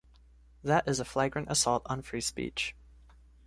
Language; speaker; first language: English; native; English